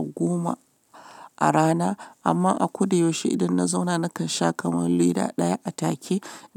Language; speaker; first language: Hausa; non-native, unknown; Yoruba